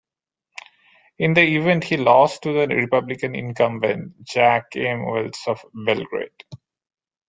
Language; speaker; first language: English; non-native, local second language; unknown